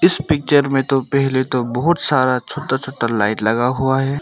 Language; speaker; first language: Hindi; non-native, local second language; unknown